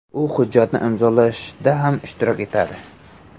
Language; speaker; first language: Uzbek; native; Uzbek